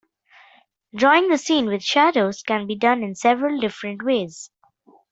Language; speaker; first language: English; non-native, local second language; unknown